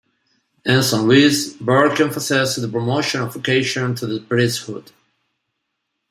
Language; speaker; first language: English; non-native, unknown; Spanish